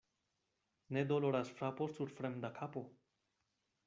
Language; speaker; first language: Esperanto; non-native, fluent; Spanish